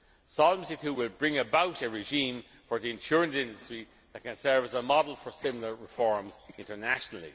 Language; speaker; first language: English; non-native, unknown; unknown